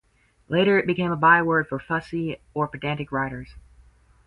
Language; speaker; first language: English; native; English